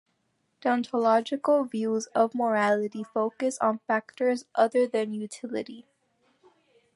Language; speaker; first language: English; native; English